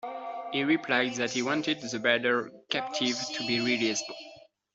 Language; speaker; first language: English; non-native, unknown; French